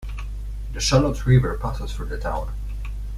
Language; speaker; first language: English; non-native, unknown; Polish